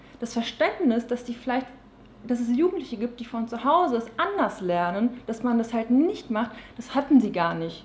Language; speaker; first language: German; early bilingual, other home language; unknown